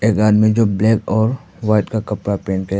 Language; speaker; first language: Hindi; non-native, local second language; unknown